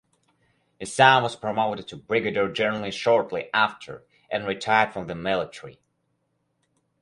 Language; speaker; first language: English; non-native, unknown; Russian